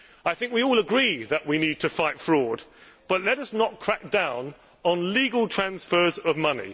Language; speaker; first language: English; native; English